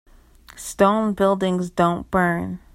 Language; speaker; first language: English; native; English